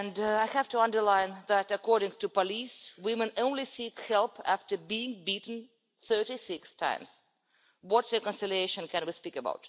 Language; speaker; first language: English; non-native, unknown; Russian